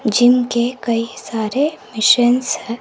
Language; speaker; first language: Hindi; non-native, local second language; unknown